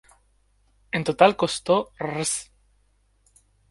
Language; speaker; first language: Spanish; native; Spanish